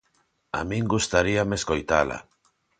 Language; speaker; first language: Galician; non-native, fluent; Spanish